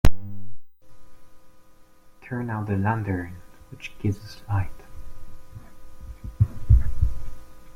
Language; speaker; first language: English; non-native, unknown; French